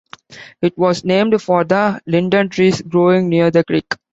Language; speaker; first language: English; non-native, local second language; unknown